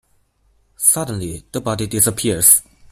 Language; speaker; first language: English; non-native, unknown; Chinese